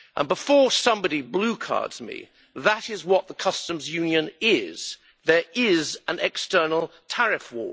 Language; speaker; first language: English; native; English